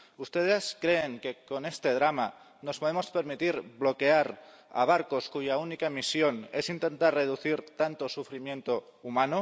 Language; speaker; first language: Spanish; non-native, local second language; Catalan